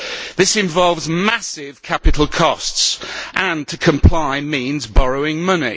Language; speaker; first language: English; native; English